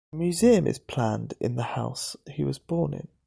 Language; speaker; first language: English; native; English